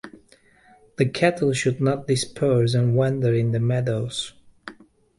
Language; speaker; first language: English; native; English